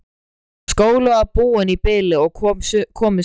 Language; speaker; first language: Icelandic; native; Icelandic